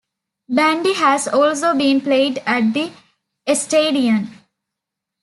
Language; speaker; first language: English; non-native, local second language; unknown